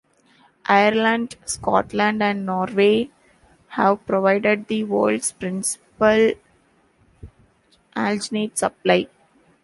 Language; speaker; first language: English; non-native, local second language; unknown